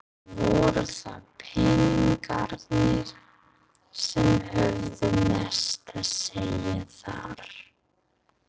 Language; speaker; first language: Icelandic; non-native, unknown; English